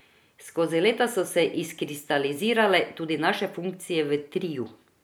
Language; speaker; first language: Slovenian; non-native, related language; Croatian